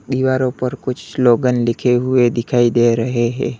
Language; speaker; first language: Hindi; native; Hindi